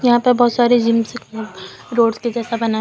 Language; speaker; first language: Hindi; native; Hindi